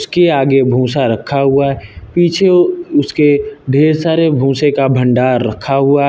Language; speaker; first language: Hindi; native; Hindi